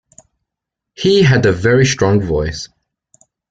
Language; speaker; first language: English; native; English